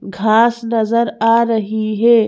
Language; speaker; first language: Hindi; native; Hindi